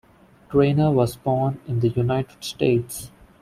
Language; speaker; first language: English; non-native, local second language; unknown